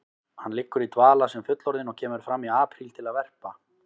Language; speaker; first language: Icelandic; native; Icelandic